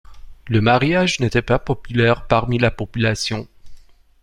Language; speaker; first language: French; non-native, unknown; Romanian